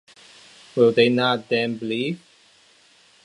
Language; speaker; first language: English; non-native, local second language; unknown